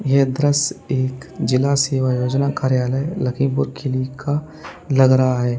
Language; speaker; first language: Hindi; native; Hindi